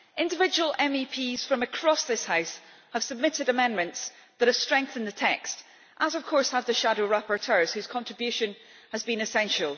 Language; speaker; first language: English; native; English